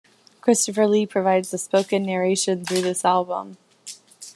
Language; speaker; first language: English; native; English